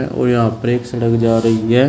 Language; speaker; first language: Hindi; native; Hindi